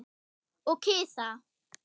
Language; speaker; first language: Icelandic; non-native, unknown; German